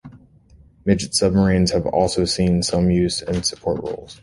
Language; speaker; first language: English; native; English